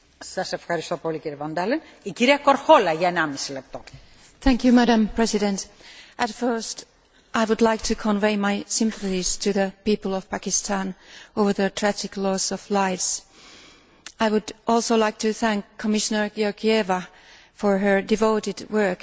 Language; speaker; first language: English; non-native, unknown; Finnish